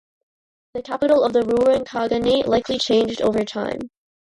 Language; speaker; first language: English; non-native, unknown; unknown